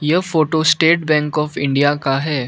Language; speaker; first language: Hindi; non-native, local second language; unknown